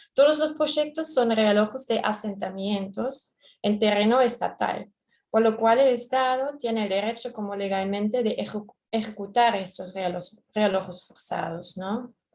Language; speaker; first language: Spanish; non-native, fluent; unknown